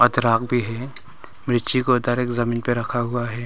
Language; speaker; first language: Hindi; non-native, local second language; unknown